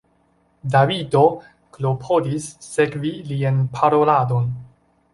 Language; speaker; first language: Esperanto; non-native, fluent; Chinese